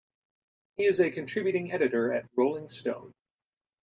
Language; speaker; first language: English; native; English